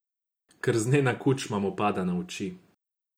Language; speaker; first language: Slovenian; non-native, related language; Croatian